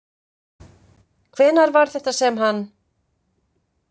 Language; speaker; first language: Icelandic; native; Icelandic